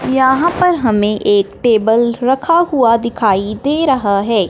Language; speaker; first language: Hindi; non-native, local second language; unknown